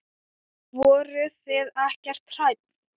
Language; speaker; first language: Icelandic; non-native, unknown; Thai